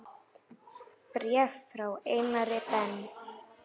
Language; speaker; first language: Icelandic; native; Icelandic